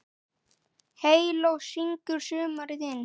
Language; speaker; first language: Icelandic; native; Icelandic